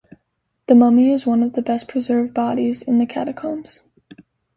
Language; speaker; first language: English; native; English